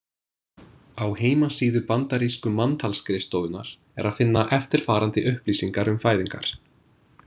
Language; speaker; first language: Icelandic; non-native, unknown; English